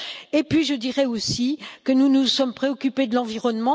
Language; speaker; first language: French; native; French